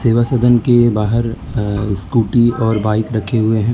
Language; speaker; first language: Hindi; non-native, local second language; Gujarati